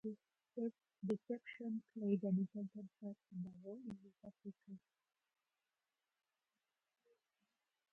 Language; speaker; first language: English; non-native, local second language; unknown